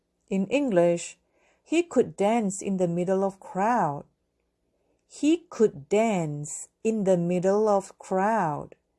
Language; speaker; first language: English; non-native, fluent; Korean